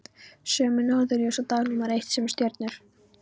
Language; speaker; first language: Icelandic; non-native, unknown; Polish